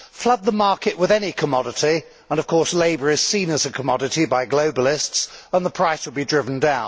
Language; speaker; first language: English; native; English